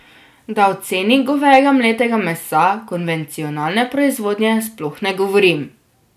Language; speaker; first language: Slovenian; native; Slovenian